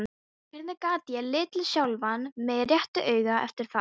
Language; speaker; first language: Icelandic; non-native, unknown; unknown